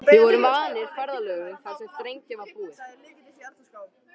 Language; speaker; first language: Icelandic; native; Icelandic